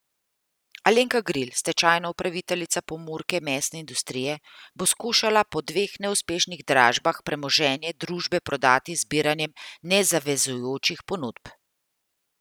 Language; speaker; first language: Slovenian; native; Slovenian